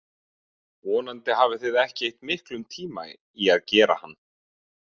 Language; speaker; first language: Icelandic; native; Icelandic